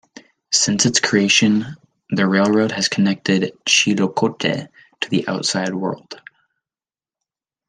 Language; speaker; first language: English; native; English